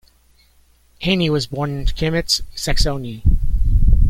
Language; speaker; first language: English; native; English